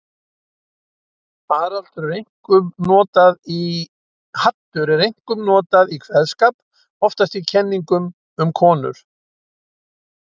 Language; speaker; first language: Icelandic; native; Icelandic